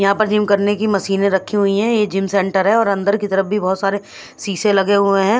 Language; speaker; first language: Hindi; non-native, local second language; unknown